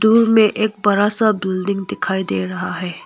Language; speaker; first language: Hindi; non-native, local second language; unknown